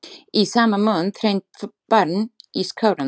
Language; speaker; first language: Icelandic; non-native, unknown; Slovak